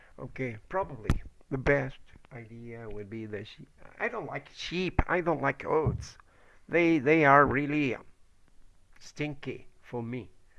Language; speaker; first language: English; non-native, fluent; Spanish